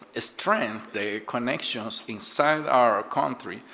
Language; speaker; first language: English; non-native, fluent; Spanish